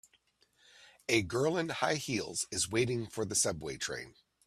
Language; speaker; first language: English; native; English